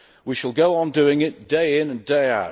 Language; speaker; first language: English; native; English